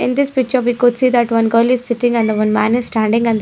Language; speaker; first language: English; non-native, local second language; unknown